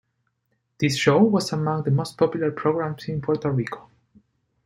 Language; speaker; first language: English; non-native, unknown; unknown